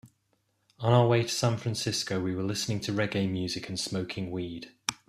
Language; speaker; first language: English; native; English